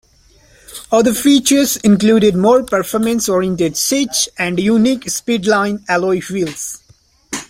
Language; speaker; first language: English; non-native, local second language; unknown